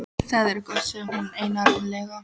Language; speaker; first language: Icelandic; non-native, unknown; Polish